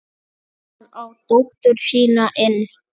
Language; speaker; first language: Icelandic; native; Icelandic